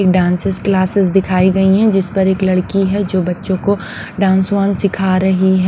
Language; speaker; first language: Hindi; non-native, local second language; Punjabi